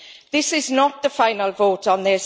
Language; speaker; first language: English; native; English